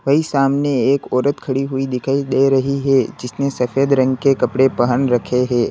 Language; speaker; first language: Hindi; native; Hindi